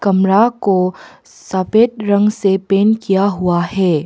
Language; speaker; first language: Hindi; early bilingual, other home language; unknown